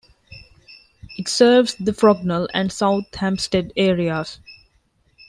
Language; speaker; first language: English; non-native, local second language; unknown